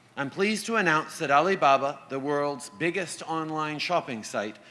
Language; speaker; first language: English; native; English